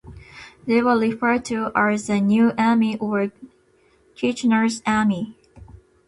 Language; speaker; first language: English; non-native, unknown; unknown